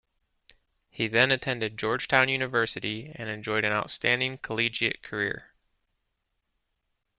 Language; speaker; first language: English; native; English